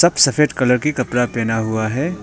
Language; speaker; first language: Hindi; non-native, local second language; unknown